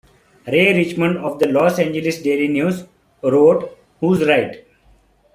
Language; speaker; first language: English; non-native, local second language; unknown